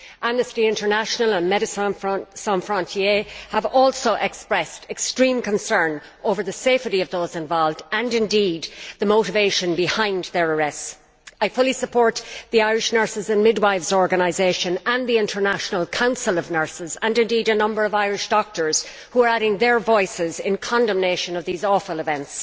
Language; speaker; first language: English; native; English